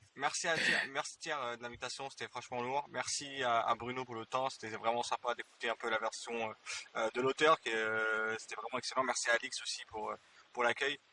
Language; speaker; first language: French; early bilingual, other home language; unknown